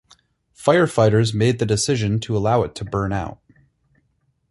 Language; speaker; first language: English; native; English